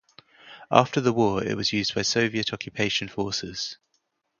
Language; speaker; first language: English; native; English